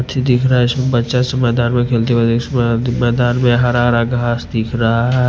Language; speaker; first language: Hindi; non-native, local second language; Bhojpuri